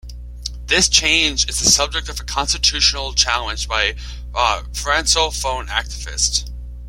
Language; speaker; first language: English; native; English